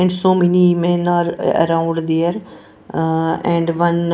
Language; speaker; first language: English; non-native, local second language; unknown